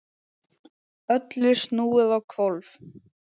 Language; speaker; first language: Icelandic; native; Icelandic